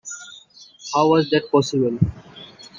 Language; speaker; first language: English; non-native, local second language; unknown